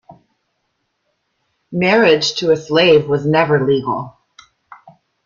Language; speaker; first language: English; native; English